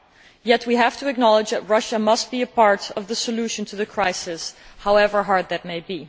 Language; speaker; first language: English; non-native, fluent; Dutch